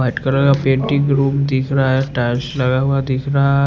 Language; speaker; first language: Hindi; non-native, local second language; Bhojpuri